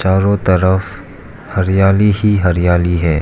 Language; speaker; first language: Hindi; non-native, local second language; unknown